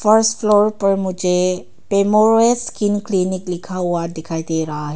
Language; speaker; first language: Hindi; non-native, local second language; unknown